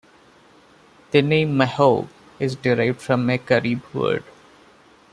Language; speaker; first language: English; non-native, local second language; Malayalam